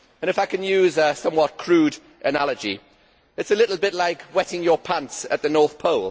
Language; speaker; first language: English; native; English